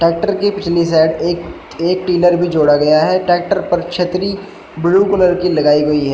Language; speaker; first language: Hindi; native; Hindi